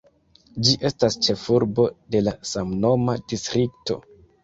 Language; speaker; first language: Esperanto; non-native, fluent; Kinyarwanda